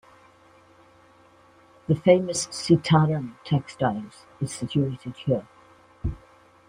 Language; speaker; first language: English; native; English